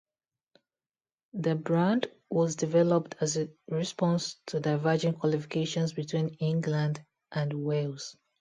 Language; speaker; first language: English; non-native, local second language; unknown